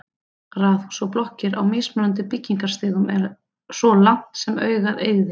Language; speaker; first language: Icelandic; native; Icelandic